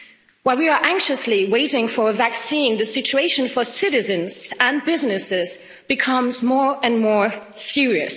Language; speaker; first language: English; non-native, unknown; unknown